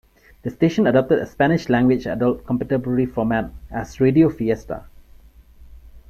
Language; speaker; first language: English; non-native, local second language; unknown